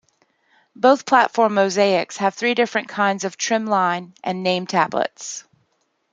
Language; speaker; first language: English; native; English